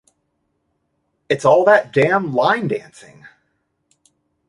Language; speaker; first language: English; native; English